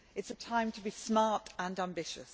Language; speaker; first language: English; native; English